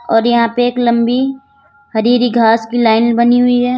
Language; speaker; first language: Hindi; native; Hindi